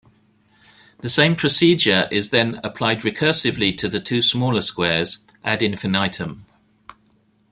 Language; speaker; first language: English; native; English